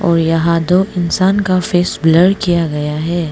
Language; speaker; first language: Hindi; non-native, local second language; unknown